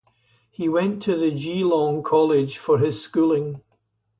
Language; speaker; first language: English; native; English